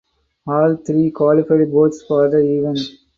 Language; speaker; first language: English; non-native, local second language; Tamil